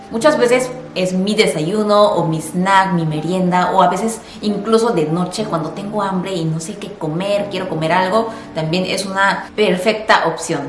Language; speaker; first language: Spanish; non-native, fluent; Korean